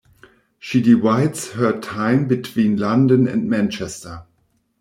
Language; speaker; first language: English; non-native, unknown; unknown